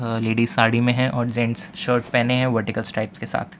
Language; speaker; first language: Hindi; non-native, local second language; Gujarati